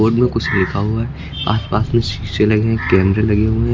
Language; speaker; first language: Hindi; native; Hindi